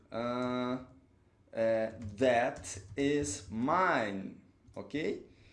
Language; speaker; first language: English; non-native, fluent; Portuguese